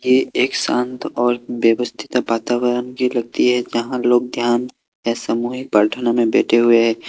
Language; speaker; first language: Hindi; non-native, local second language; Assamese